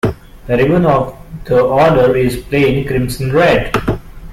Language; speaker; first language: English; non-native, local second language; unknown